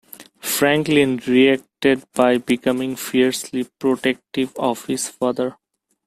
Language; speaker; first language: English; non-native, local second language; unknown